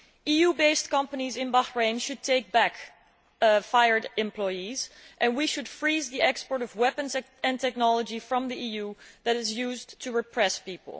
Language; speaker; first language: English; non-native, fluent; Dutch